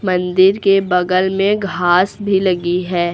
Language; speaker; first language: Hindi; native; Hindi